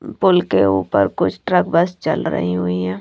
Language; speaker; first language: Hindi; non-native, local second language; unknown